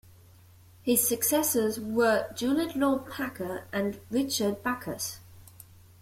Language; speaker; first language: English; non-native, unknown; German